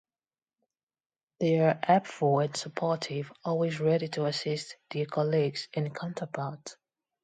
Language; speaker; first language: English; non-native, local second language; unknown